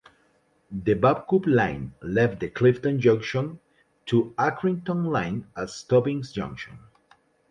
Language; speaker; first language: English; non-native, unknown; Spanish